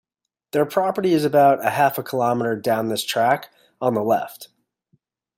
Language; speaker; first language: English; native; English